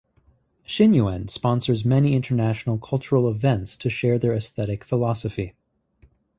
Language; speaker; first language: English; native; English